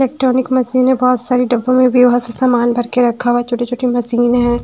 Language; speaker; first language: Hindi; non-native, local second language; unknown